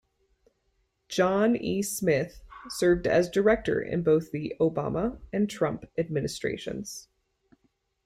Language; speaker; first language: English; native; English